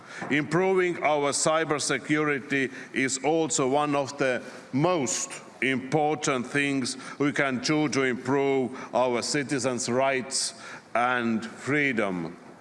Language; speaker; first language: English; non-native, fluent; Estonian